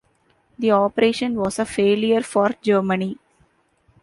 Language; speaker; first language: English; non-native, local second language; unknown